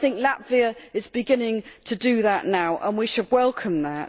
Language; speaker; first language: English; native; English